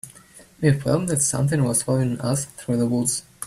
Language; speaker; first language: English; native; English